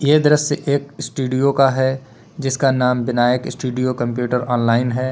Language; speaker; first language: Hindi; native; Hindi